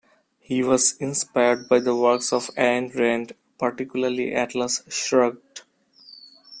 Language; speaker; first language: English; non-native, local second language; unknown